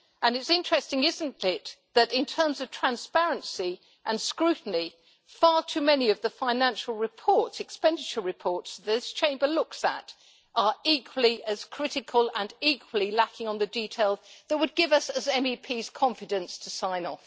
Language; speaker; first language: English; native; English